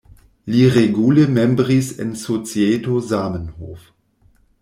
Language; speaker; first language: Esperanto; non-native, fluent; German